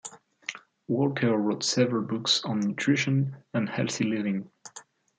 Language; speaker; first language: English; non-native, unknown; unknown